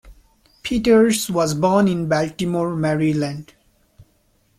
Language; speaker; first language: English; non-native, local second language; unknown